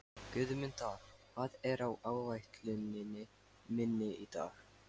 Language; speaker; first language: Icelandic; non-native, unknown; Lithuanian